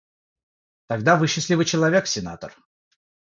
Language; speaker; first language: Russian; non-native, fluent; Georgian